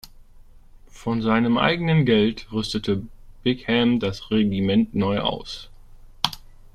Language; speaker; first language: German; native; German